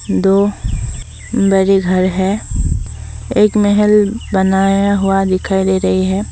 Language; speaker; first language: Hindi; non-native, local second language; Assamese